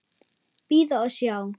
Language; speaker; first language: Icelandic; non-native, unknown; German